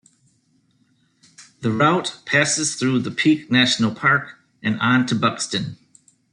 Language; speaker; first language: English; native; English